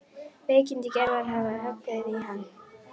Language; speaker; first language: Icelandic; native; Icelandic